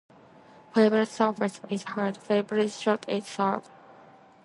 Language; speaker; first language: English; non-native, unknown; Japanese